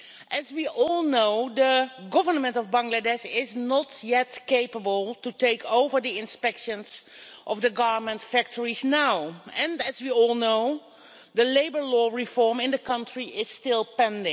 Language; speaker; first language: English; non-native, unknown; Dutch